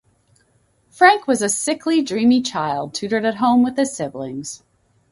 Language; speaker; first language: English; native; English